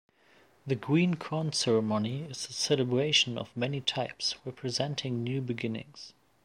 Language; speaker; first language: English; non-native, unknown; German